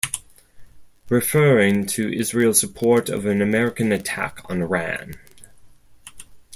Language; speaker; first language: English; non-native, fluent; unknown